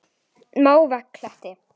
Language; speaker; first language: Icelandic; native; Icelandic